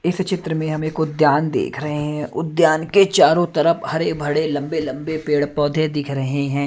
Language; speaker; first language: Hindi; non-native, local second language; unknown